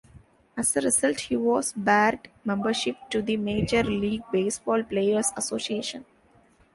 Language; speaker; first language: English; non-native, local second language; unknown